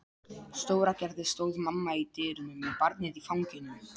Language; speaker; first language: Icelandic; non-native, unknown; Polish